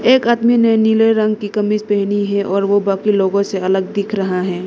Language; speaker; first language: Hindi; non-native, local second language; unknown